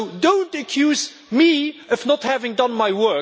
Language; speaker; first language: English; non-native, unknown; German